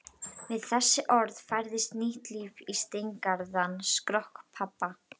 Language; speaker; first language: Icelandic; native; Icelandic